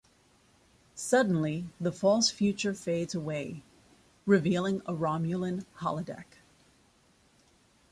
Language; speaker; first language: English; native; English